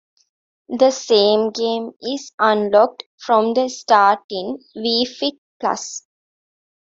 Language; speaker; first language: English; non-native, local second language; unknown